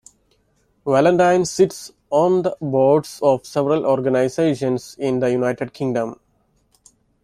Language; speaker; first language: English; non-native, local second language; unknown